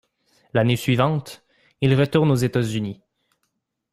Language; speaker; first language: French; native; French